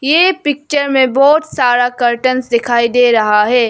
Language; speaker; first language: Hindi; non-native, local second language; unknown